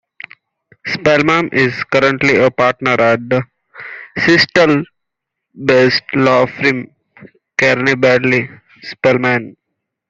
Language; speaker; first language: English; non-native, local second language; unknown